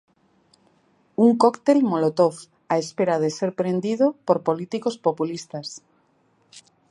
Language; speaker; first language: Galician; native; Galician